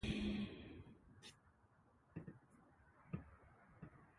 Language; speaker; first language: English; non-native, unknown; Persian